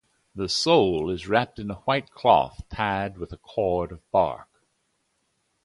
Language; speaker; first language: English; native; English